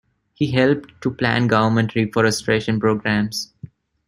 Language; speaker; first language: English; non-native, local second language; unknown